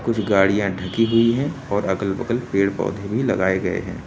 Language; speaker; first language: Hindi; native; Hindi